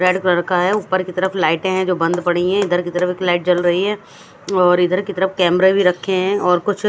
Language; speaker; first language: Hindi; non-native, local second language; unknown